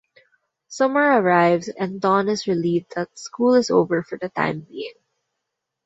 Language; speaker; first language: English; non-native, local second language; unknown